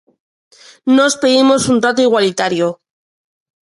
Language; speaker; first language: Galician; non-native, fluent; Spanish